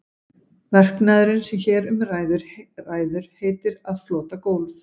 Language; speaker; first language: Icelandic; native; Icelandic